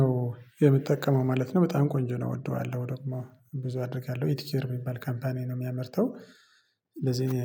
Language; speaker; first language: Amharic; non-native, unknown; Tigrinya